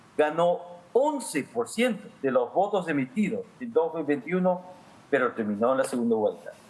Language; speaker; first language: Spanish; non-native, fluent; English